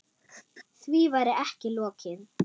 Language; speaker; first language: Icelandic; non-native, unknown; German